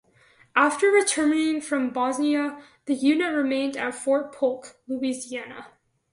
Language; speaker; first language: English; native; English